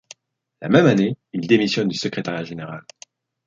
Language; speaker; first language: French; native; French